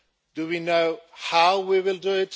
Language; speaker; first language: English; non-native, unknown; Swedish